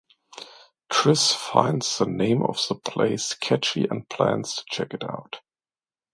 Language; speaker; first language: English; non-native, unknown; German